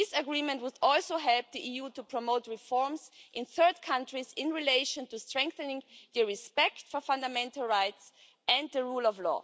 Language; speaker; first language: English; non-native, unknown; German